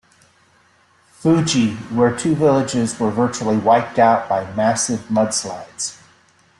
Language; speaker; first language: English; native; English